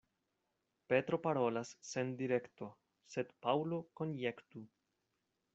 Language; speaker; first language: Esperanto; non-native, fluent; Spanish